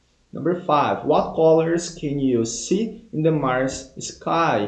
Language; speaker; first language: English; non-native, fluent; Portuguese